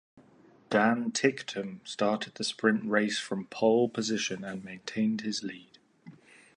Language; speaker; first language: English; native; English